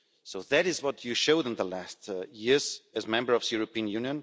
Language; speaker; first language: English; non-native, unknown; German